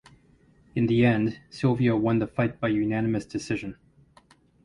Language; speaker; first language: English; native; English